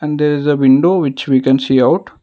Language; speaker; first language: English; non-native, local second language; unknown